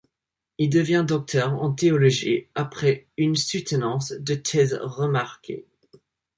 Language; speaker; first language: French; non-native, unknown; English